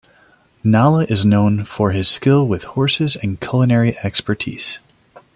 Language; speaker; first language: English; non-native, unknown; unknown